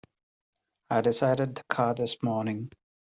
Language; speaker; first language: English; non-native, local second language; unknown